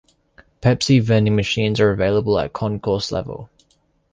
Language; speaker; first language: English; native; English